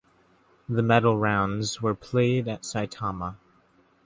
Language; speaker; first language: English; native; English